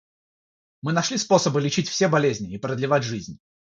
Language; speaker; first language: Russian; non-native, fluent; Georgian